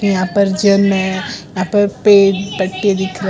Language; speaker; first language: Hindi; non-native, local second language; Gujarati